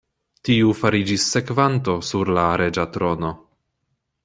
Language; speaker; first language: Esperanto; non-native, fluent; Polish